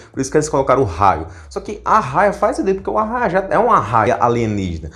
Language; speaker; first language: Portuguese; native; Portuguese